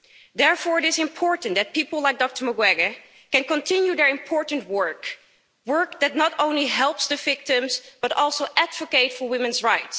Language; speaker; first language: English; non-native, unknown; Dutch